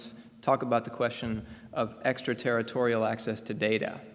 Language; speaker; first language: English; native; English